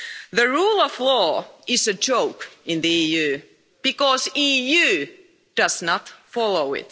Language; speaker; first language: English; non-native, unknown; Finnish